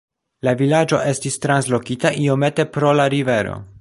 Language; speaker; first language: Esperanto; non-native, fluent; Polish